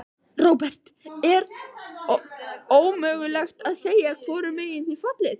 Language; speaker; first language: Icelandic; native; Icelandic